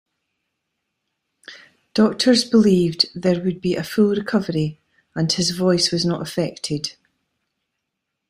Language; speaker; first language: English; native; English